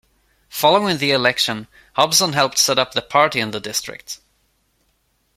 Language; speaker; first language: English; non-native, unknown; Swedish